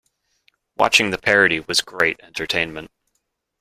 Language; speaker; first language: English; native; English